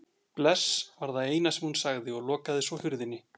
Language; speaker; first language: Icelandic; native; Icelandic